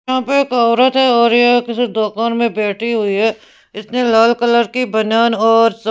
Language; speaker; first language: Hindi; non-native, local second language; Punjabi